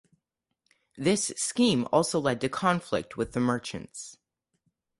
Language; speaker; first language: English; native; English